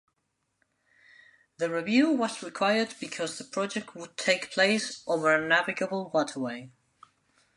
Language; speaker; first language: English; non-native, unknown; Spanish